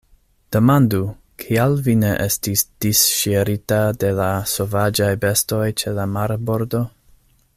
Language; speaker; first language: Esperanto; non-native, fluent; English